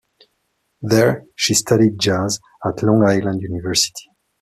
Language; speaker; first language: English; non-native, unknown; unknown